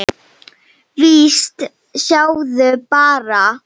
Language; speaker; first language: Icelandic; non-native, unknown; Slovenian